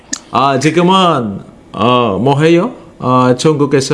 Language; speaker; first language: Korean; non-native, learner; Indonesian